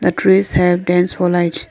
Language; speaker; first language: English; non-native, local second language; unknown